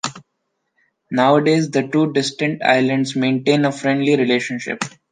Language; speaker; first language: English; non-native, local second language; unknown